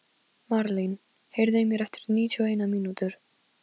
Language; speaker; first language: Icelandic; non-native, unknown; Polish